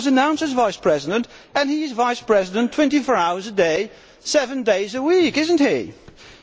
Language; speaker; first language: English; non-native, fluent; Dutch